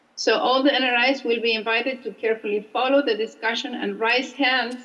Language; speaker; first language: English; non-native, fluent; Spanish